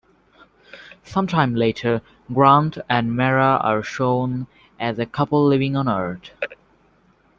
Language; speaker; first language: English; native; English